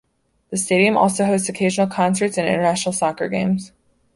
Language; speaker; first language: English; native; English